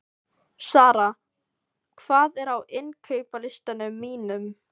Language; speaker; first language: Icelandic; non-native, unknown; Filipino